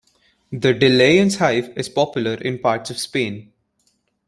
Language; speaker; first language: English; non-native, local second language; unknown